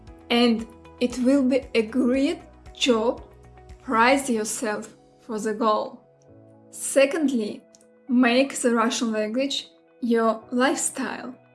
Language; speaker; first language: English; non-native, fluent; Russian